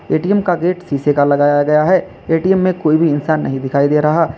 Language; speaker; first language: Hindi; native; Hindi